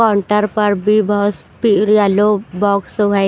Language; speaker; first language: Hindi; non-native, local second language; Punjabi